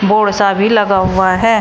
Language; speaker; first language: Hindi; native; Hindi